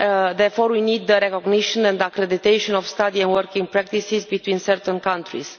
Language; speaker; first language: English; non-native, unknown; Romanian